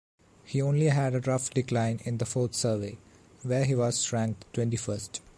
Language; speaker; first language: English; non-native, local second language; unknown